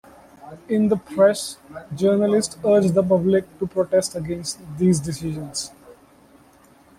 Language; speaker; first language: English; non-native, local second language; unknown